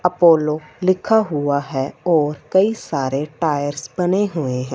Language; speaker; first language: Hindi; non-native, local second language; Punjabi